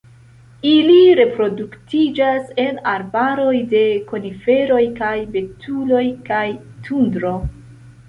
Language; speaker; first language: Esperanto; non-native, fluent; Central Kurdish